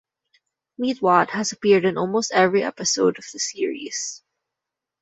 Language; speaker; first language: English; non-native, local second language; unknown